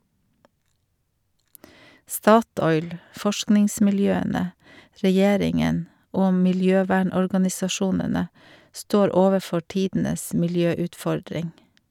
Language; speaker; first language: Norwegian; native; Norwegian